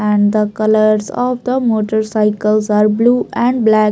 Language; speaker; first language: English; non-native, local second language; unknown